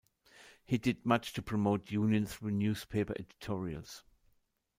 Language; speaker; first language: English; non-native, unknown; German